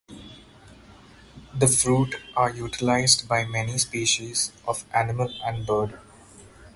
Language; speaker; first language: English; non-native, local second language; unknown